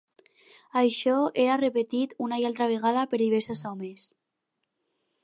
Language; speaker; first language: Catalan; non-native, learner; Spanish